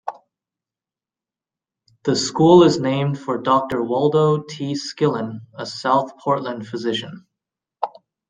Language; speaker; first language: English; native; English